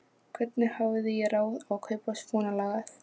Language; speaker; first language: Icelandic; non-native, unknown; Polish